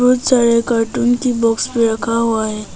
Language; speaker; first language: Hindi; non-native, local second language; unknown